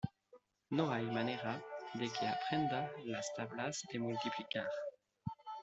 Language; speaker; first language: Spanish; non-native, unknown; French